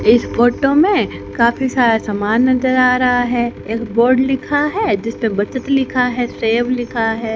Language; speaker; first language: Hindi; native; Hindi